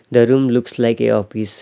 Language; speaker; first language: English; non-native, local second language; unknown